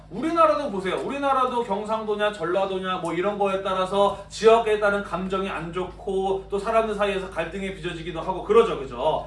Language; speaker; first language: Korean; native; Korean